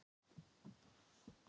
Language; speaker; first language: Icelandic; non-native, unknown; Thai